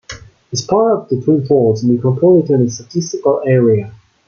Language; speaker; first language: English; non-native, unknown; Spanish